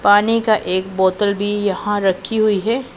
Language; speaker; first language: Hindi; non-native, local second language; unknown